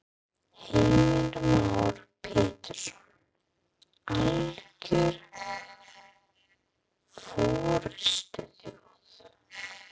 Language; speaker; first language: Icelandic; non-native, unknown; English